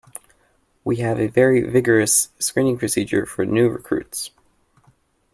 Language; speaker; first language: English; native; English